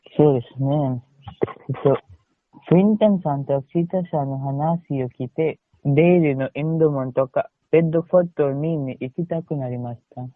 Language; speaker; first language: Japanese; non-native, learner; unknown